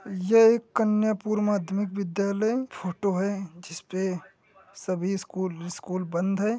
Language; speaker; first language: Hindi; native; Hindi